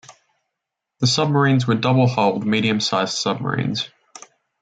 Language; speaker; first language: English; native; English